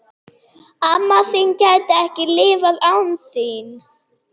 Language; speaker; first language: Icelandic; non-native, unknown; German